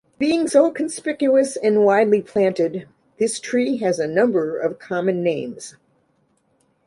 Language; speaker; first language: English; native; English